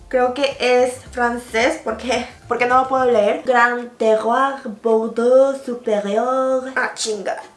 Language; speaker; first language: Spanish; early bilingual, other home language; Korean